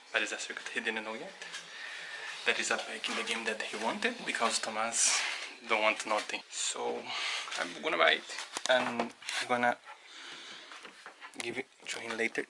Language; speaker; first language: English; non-native, learner; Portuguese